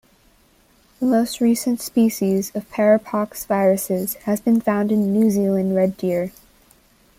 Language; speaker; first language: English; native; English